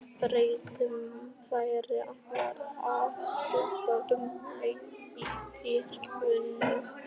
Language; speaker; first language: Icelandic; native; Icelandic